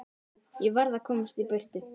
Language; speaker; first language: Icelandic; native; Icelandic